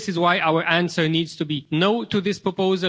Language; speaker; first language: English; non-native, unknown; Romanian